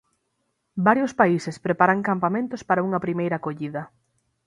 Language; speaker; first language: Galician; native; Galician